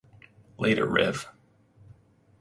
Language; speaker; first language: English; native; English